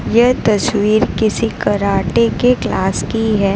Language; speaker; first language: Hindi; non-native, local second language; Gujarati